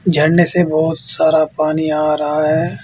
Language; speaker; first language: Hindi; native; Hindi